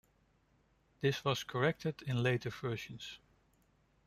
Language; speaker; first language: English; non-native, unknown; Dutch